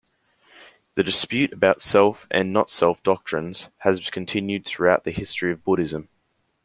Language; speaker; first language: English; native; English